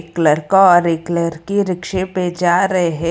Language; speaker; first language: Hindi; non-native, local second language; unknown